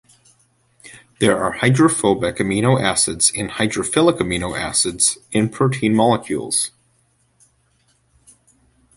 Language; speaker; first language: English; native; English